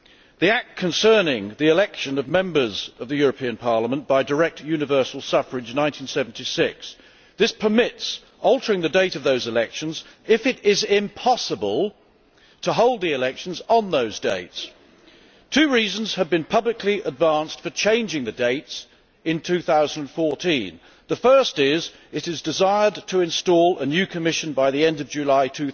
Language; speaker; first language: English; native; English